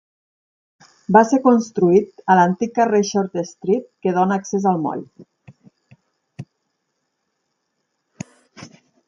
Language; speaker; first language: Catalan; native; Catalan